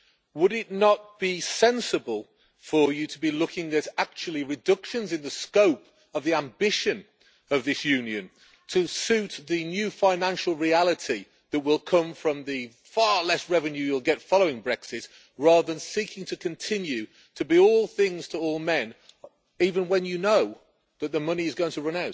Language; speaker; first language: English; native; English